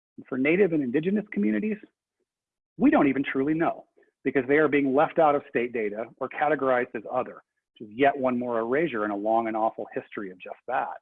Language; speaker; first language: English; native; English